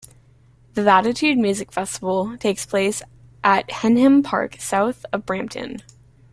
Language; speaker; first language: English; native; English